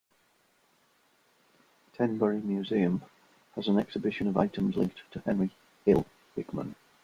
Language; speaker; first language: English; non-native, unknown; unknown